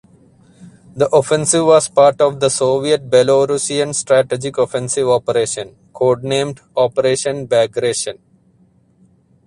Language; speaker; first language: English; non-native, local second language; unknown